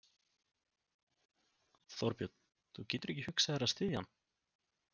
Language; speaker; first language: Icelandic; native; Icelandic